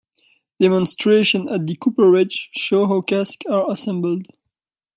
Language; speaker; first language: English; non-native, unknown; French